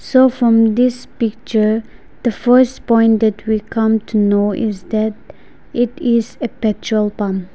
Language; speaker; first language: English; non-native, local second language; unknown